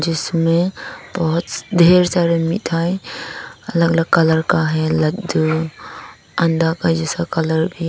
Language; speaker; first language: Hindi; non-native, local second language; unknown